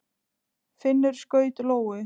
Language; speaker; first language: Icelandic; native; Icelandic